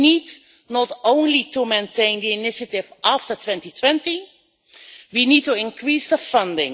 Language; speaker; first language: English; non-native, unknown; Dutch